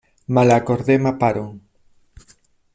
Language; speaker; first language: Esperanto; non-native, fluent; Spanish